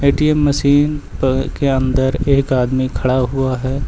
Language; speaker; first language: Hindi; native; Hindi